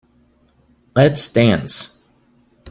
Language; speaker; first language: English; native; English